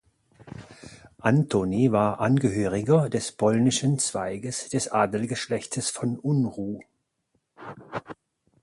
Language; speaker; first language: German; native; German